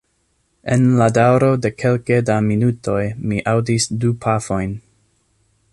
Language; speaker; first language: Esperanto; non-native, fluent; English